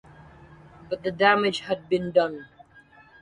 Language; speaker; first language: English; non-native, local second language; Waray